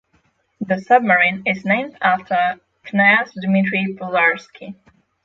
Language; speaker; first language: English; non-native, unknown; Polish